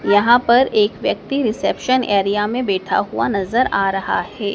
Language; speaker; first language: Hindi; native; Hindi